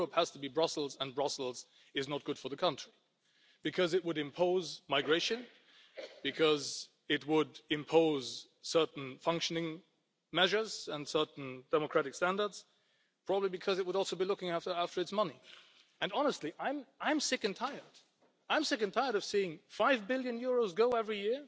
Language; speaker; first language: English; non-native, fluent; Luxembourgish